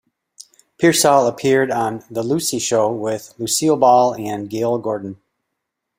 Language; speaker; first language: English; native; English